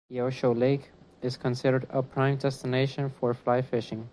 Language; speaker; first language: English; non-native, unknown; Spanish